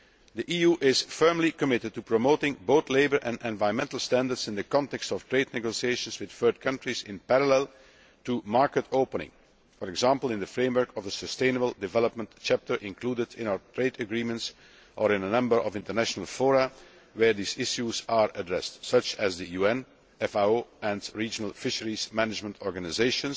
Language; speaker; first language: English; non-native, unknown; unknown